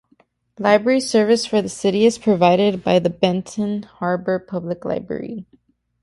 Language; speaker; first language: English; native; English